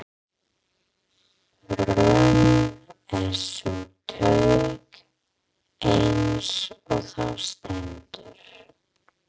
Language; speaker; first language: Icelandic; non-native, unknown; English